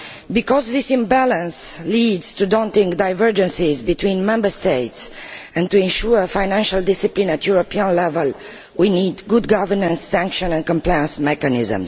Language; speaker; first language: English; non-native, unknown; Romanian